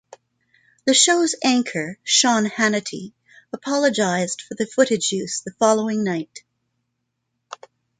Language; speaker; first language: English; non-native, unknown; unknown